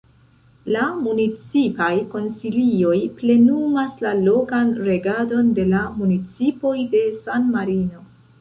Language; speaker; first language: Esperanto; non-native, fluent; Central Kurdish